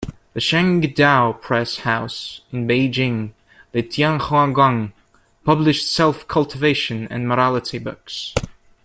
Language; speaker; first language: English; native; English